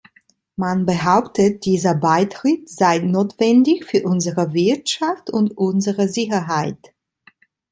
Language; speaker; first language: German; non-native, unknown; Italian